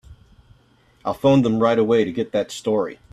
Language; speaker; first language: English; native; English